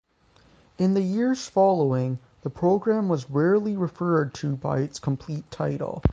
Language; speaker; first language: English; native; English